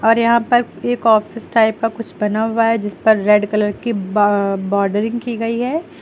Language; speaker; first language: Hindi; native; Hindi